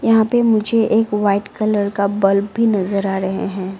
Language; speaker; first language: Hindi; non-native, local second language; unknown